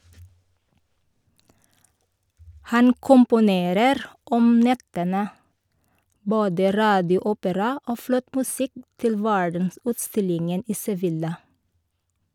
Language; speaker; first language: Norwegian; non-native, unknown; Filipino